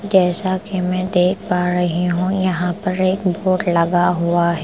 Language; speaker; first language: Hindi; non-native, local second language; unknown